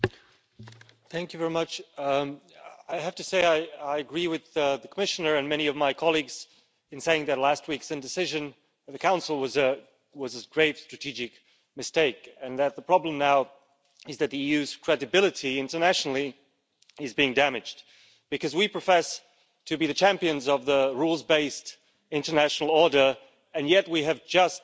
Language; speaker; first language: English; non-native, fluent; Slovak